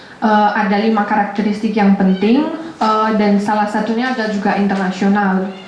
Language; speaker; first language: Indonesian; non-native, fluent; Romanian